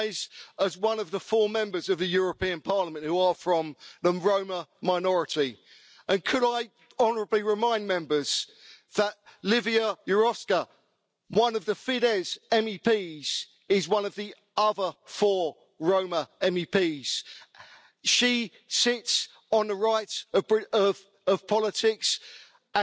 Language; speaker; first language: English; native; English